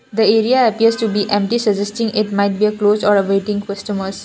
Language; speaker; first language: English; non-native, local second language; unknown